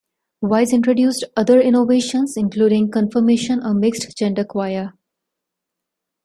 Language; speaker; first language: English; non-native, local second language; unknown